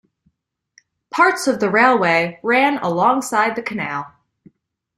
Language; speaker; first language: English; native; English